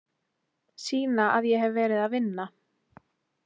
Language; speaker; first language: Icelandic; native; Icelandic